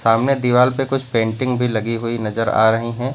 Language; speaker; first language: Hindi; native; Hindi